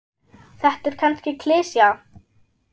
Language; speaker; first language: Icelandic; non-native, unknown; German